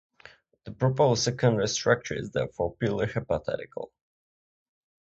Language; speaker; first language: English; non-native, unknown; Czech